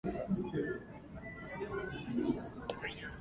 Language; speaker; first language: English; non-native, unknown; Japanese